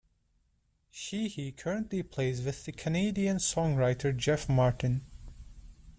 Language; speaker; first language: English; non-native, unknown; Turkish